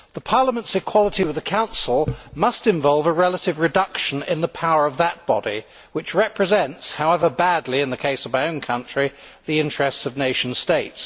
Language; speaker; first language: English; native; English